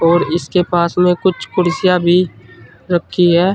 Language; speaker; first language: Hindi; native; Hindi